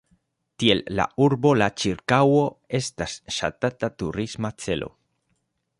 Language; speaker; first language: Esperanto; non-native, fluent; Spanish